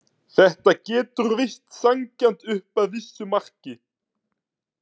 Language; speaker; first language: Icelandic; native; Icelandic